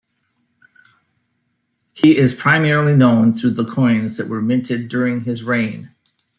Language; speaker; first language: English; native; English